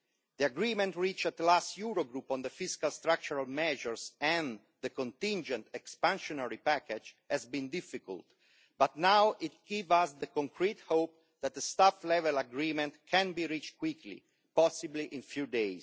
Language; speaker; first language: English; non-native, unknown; Italian